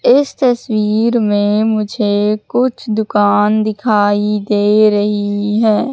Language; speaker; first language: Hindi; native; Hindi